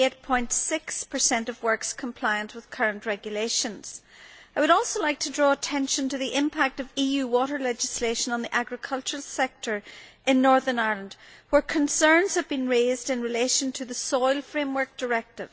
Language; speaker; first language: English; native; English